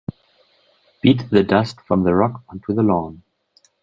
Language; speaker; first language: English; non-native, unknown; German